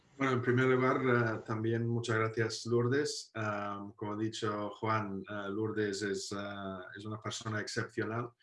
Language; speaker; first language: Spanish; non-native, fluent; English